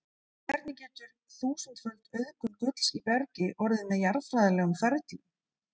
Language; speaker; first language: Icelandic; native; Icelandic